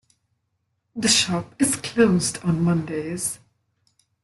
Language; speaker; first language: English; non-native, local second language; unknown